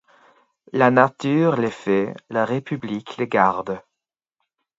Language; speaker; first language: French; non-native, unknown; English